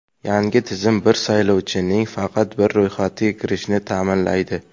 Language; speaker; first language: Uzbek; native; Uzbek